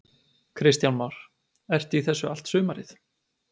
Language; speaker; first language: Icelandic; native; Icelandic